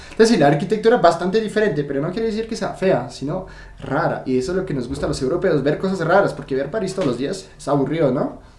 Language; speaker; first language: Spanish; non-native, fluent; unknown